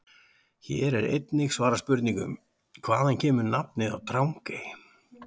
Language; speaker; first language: Icelandic; native; Icelandic